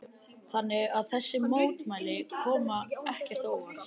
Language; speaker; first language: Icelandic; native; Icelandic